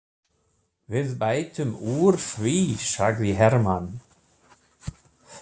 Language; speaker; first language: Icelandic; non-native, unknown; German